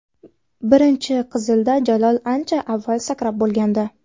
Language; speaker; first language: Uzbek; non-native, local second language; Kara-Kalpak